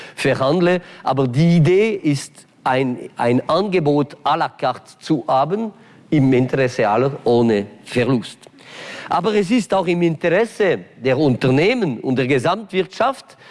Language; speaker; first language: German; non-native, local second language; French